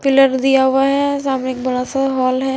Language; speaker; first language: Hindi; non-native, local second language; Punjabi